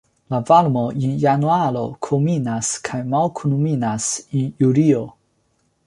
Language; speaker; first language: Esperanto; non-native, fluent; Chinese